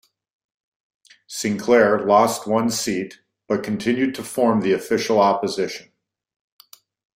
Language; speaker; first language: English; native; English